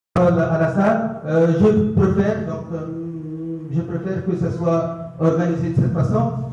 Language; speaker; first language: French; non-native, local second language; Arabic